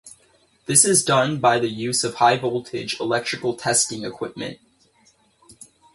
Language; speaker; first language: English; native; English